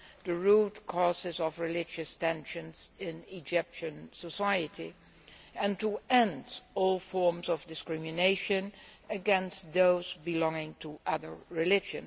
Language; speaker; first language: English; non-native, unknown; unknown